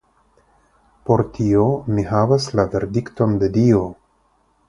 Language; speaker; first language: Esperanto; non-native, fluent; Russian